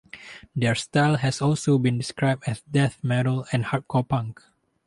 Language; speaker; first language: English; non-native, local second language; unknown